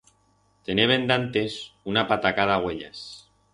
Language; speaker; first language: Aragonese; non-native, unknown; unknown